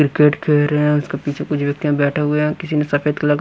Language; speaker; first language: Hindi; non-native, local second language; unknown